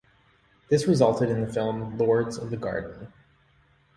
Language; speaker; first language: English; native; English